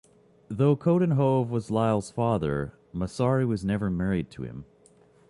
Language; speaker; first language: English; native; English